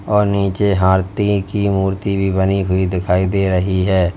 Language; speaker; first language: Hindi; native; Hindi